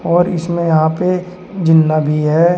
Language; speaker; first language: Hindi; native; Hindi